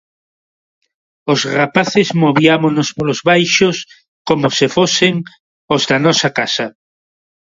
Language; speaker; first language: Galician; non-native, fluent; Spanish